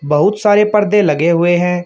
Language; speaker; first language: Hindi; native; Hindi